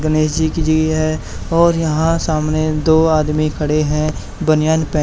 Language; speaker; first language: Hindi; native; Hindi